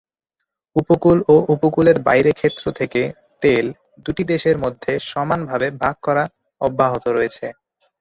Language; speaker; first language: Bangla; non-native, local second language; Chittagonian